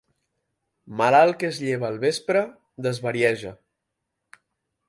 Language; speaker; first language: Catalan; native; Catalan